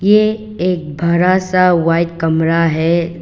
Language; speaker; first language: Hindi; non-native, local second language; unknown